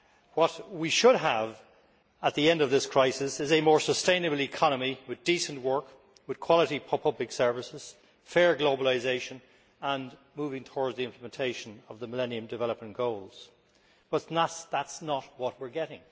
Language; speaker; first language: English; native; English